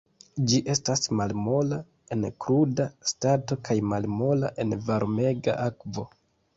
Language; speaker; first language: Esperanto; non-native, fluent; Kinyarwanda